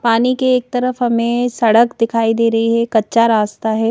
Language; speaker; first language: Hindi; native; Hindi